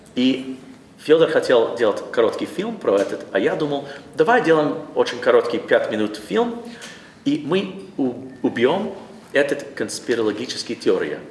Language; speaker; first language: Russian; non-native, learner; English